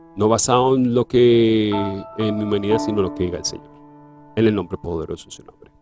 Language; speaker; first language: Spanish; native; Spanish